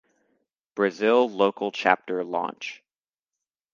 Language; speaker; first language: English; native; English